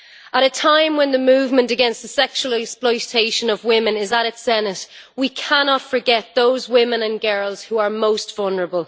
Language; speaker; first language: English; native; English